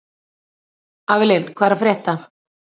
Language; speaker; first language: Icelandic; native; Icelandic